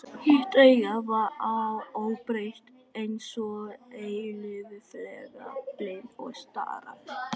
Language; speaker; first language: Icelandic; non-native, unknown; Vietnamese